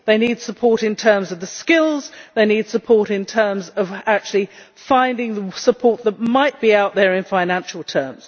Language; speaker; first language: English; native; English